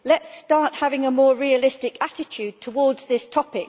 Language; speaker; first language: English; native; English